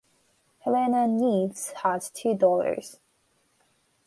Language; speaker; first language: English; non-native, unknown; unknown